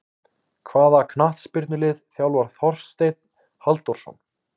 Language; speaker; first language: Icelandic; native; Icelandic